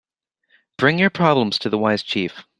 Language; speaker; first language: English; native; English